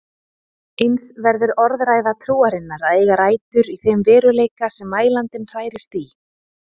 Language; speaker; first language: Icelandic; native; Icelandic